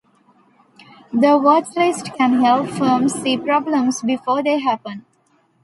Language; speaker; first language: English; non-native, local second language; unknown